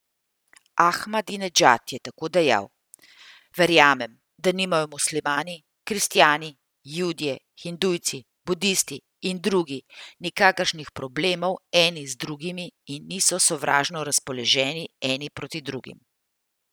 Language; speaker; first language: Slovenian; native; Slovenian